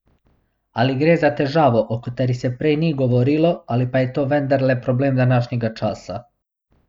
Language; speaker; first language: Slovenian; non-native, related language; Bosnian